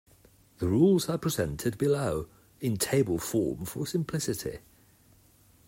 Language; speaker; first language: English; non-native, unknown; Catalan